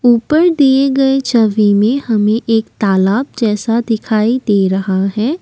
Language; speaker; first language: Hindi; non-native, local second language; Assamese